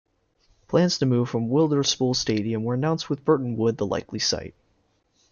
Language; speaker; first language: English; native; English